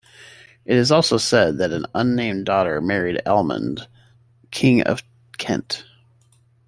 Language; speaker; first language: English; native; English